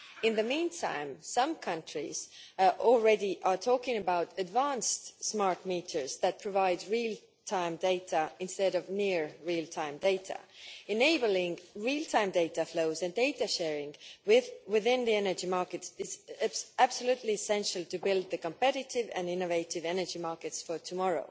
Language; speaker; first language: English; non-native, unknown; Estonian